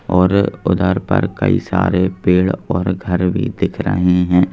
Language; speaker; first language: Hindi; native; Hindi